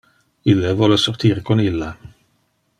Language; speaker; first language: Interlingua; non-native, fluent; Dutch